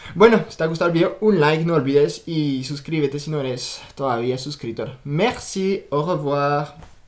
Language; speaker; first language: Spanish; non-native, fluent; French